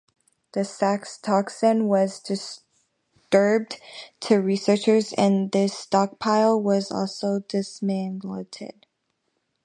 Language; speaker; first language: English; native; English